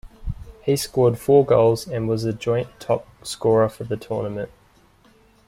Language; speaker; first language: English; native; English